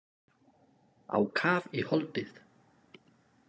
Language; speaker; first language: Icelandic; non-native, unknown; Slovak